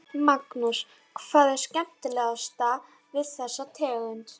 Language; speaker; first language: Icelandic; non-native, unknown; Polish